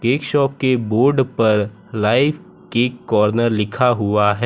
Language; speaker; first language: Hindi; non-native, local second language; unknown